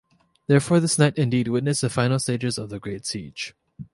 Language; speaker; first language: English; native; English